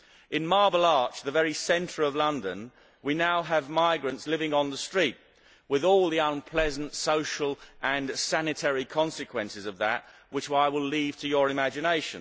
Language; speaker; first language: English; native; English